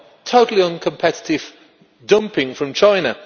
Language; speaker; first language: English; native; English